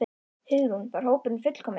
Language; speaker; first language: Icelandic; native; Icelandic